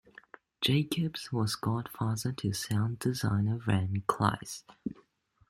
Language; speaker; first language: English; native; English